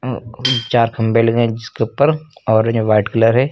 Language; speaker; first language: Hindi; native; Hindi